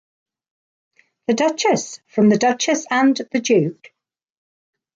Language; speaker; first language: English; native; English